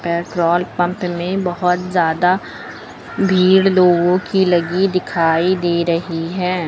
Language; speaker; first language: Hindi; native; Hindi